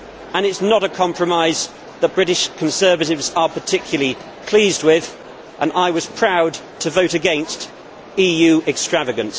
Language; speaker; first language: English; native; English